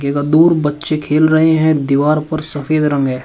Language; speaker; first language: Hindi; native; Hindi